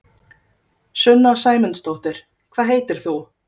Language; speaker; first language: Icelandic; native; Icelandic